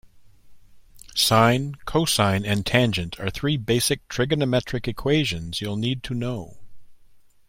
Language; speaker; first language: English; native; English